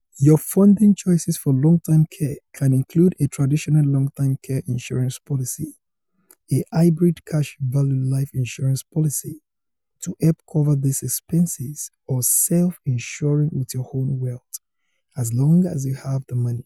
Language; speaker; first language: English; non-native, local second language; Yoruba